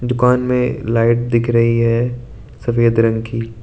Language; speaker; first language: Hindi; non-native, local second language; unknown